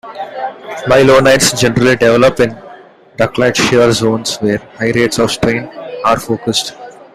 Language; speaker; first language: English; non-native, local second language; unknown